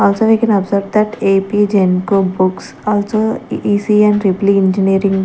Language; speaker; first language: English; non-native, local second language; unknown